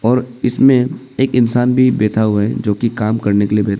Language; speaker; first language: Hindi; non-native, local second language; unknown